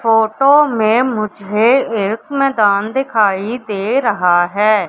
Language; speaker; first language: Hindi; native; Hindi